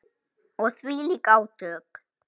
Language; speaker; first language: Icelandic; native; Icelandic